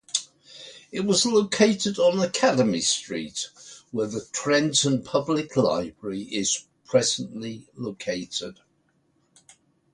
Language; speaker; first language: English; native; English